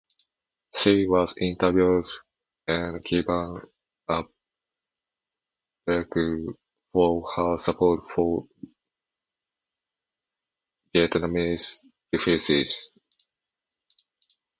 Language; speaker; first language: English; non-native, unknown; Japanese